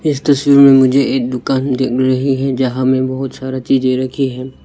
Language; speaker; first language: Hindi; non-native, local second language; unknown